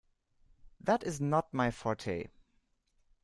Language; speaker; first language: English; non-native, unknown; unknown